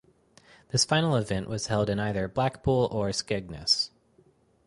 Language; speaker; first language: English; native; English